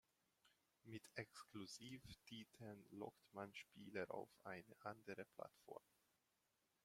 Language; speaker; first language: German; non-native, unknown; Hungarian